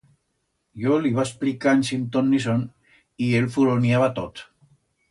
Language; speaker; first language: Aragonese; native; Aragonese